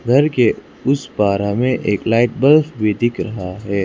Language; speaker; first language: Hindi; non-native, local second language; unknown